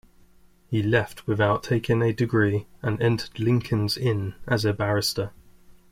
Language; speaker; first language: English; native; English